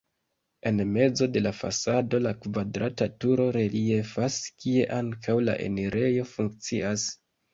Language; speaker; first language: Esperanto; non-native, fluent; Kinyarwanda